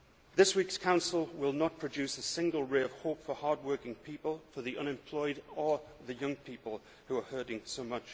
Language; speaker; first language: English; native; English